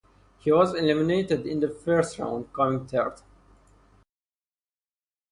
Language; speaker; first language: English; non-native, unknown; Persian